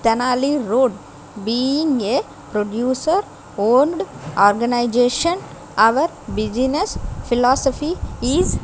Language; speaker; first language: English; non-native, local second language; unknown